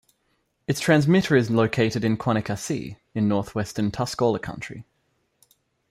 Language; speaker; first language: English; native; English